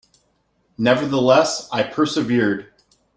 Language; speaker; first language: English; native; English